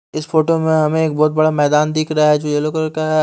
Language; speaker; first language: Hindi; native; Hindi